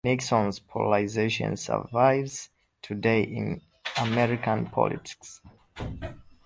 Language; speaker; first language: English; non-native, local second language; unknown